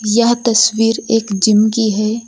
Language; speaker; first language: Hindi; native; Hindi